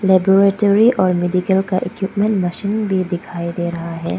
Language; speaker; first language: Hindi; non-native, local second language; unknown